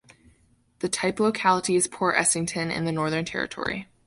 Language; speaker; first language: English; native; English